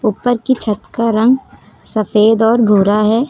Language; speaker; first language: Hindi; native; Hindi